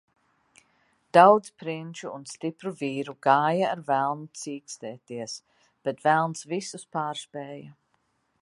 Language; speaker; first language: Latvian; early bilingual, heritage; Latvian